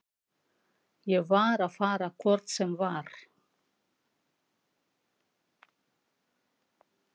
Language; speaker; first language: Icelandic; non-native, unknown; Filipino